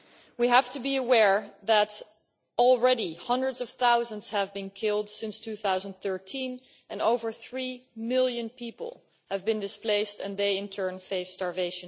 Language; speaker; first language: English; non-native, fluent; Dutch